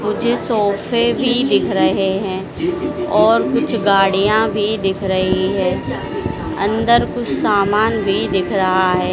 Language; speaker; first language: Hindi; native; Hindi